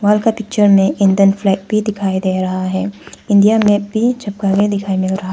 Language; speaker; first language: Hindi; non-native, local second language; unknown